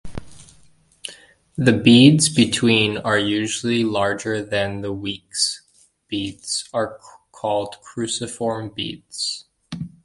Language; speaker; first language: English; native; English